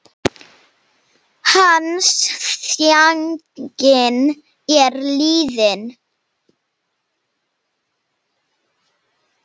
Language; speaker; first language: Icelandic; non-native, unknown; Slovenian